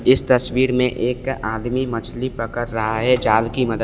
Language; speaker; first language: Hindi; non-native, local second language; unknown